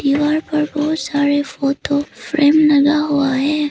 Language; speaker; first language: Hindi; early bilingual, other home language; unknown